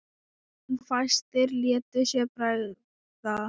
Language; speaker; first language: Icelandic; non-native, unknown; Thai